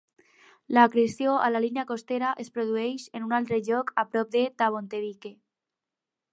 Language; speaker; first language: Catalan; non-native, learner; Spanish